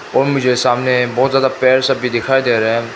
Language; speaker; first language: Hindi; non-native, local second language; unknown